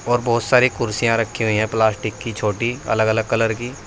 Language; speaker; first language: Hindi; native; Hindi